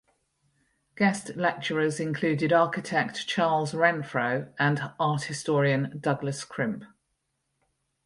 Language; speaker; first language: English; native; English